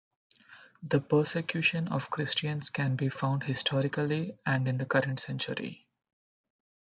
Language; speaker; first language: English; non-native, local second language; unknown